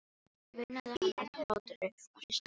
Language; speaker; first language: Icelandic; non-native, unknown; Filipino